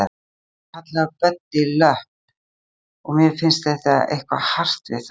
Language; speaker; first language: Icelandic; native; Icelandic